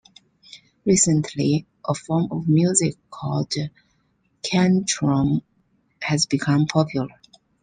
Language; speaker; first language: English; non-native, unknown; Chinese